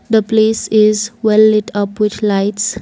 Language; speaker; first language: English; non-native, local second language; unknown